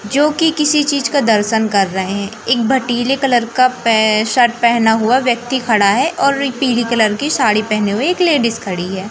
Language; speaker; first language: Hindi; native; Hindi